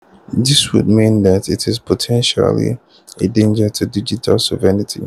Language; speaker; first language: English; non-native, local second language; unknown